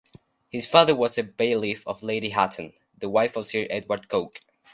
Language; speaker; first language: English; non-native, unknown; Spanish